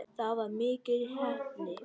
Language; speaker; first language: Icelandic; non-native, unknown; Vietnamese